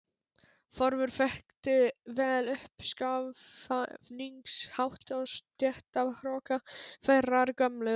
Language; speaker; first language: Icelandic; non-native, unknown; Polish